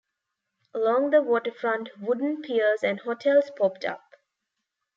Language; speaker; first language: English; non-native, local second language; Tamil